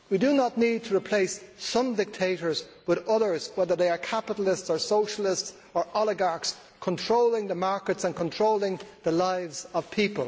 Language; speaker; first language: English; native; English